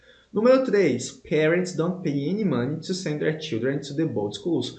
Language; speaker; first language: English; non-native, fluent; Portuguese